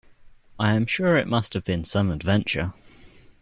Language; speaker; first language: English; native; English